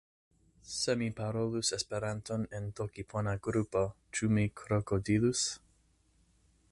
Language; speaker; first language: Esperanto; non-native, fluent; English